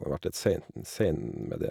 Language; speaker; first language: Norwegian; native; Norwegian